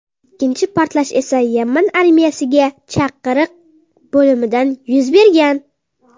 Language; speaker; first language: Uzbek; non-native, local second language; Kara-Kalpak